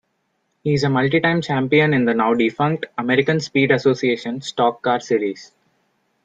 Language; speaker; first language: English; non-native, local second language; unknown